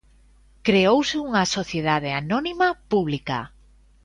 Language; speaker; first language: Galician; native; Galician